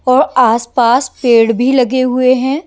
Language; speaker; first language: Hindi; native; Hindi